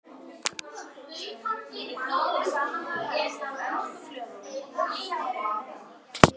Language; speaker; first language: Icelandic; native; Icelandic